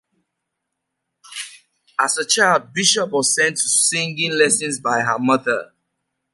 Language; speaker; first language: English; native; English